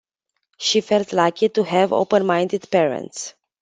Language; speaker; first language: English; non-native, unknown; Romanian